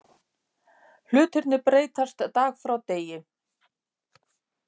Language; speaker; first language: Icelandic; native; Icelandic